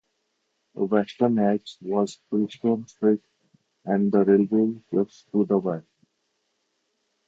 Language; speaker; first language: English; non-native, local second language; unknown